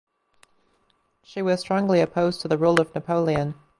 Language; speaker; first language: English; native; English